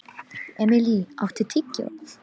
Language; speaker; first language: Icelandic; non-native, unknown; Lithuanian